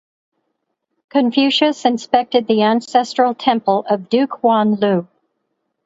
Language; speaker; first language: English; native; English